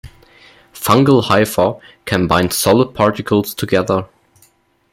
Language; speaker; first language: English; non-native, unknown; German